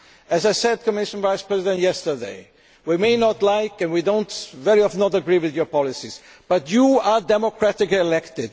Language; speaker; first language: English; non-native, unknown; German